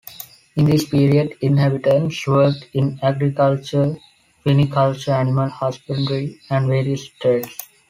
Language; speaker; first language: English; non-native, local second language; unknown